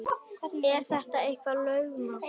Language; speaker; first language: Icelandic; native; Icelandic